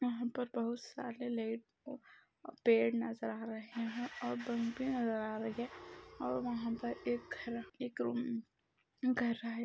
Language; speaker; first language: Hindi; native; Hindi